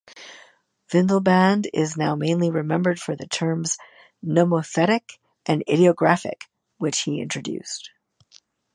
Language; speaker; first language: English; native; English